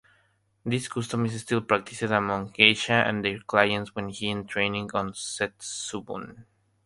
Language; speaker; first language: English; non-native, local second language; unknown